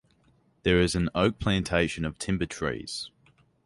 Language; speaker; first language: English; native; English